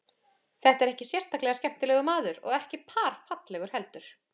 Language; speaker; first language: Icelandic; native; Icelandic